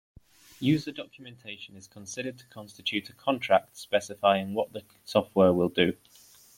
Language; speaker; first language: English; native; English